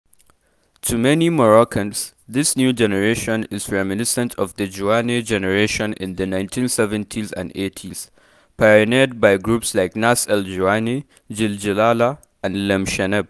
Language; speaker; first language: English; non-native, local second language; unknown